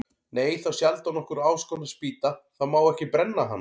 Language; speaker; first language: Icelandic; native; Icelandic